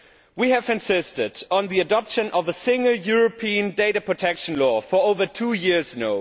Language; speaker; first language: English; non-native, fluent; German